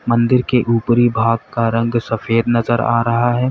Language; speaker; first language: Hindi; native; Hindi